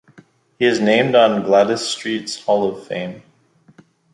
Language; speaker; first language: English; native; English